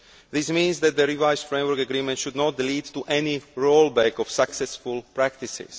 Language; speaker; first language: English; non-native, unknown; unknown